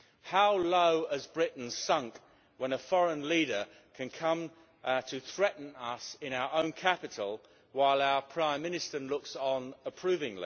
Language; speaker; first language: English; native; English